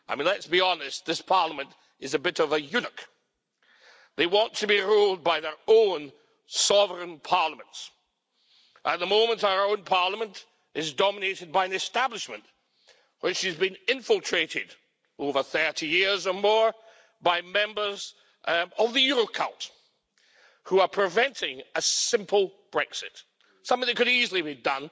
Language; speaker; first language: English; native; English